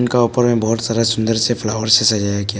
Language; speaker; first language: Hindi; non-native, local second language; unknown